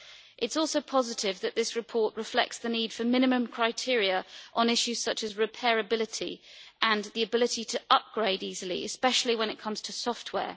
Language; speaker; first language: English; native; English